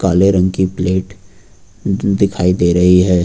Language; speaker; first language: Hindi; native; Hindi